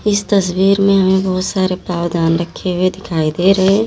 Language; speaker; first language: Hindi; native; Hindi